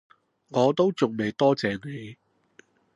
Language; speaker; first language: Cantonese; non-native, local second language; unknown